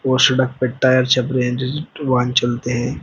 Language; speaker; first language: Hindi; native; Hindi